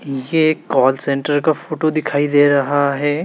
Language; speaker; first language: Hindi; native; Hindi